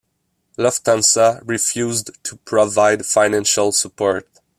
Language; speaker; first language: English; non-native, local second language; French